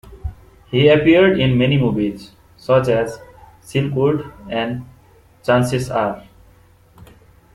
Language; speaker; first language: English; non-native, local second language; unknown